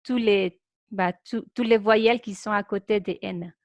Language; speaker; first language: French; non-native, fluent; Spanish